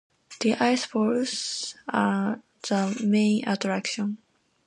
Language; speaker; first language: English; non-native, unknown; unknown